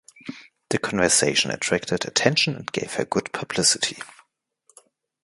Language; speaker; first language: English; non-native, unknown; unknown